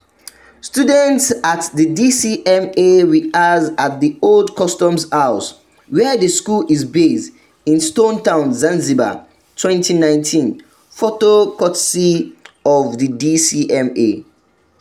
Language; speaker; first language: English; non-native, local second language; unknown